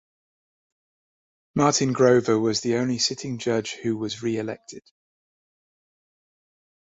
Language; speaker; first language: English; native; English